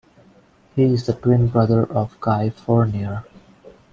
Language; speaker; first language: English; non-native, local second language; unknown